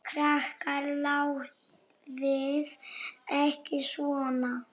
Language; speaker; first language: Icelandic; non-native, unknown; Polish